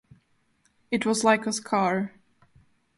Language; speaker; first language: English; non-native, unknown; Slovak